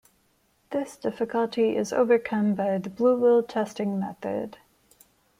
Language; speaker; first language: English; non-native, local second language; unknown